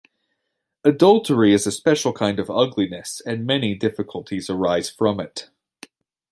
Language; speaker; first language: English; native; English